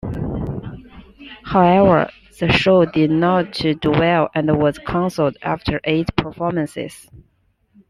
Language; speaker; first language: English; non-native, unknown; Chinese